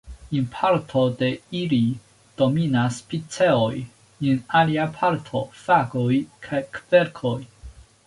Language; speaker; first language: Esperanto; non-native, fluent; Chinese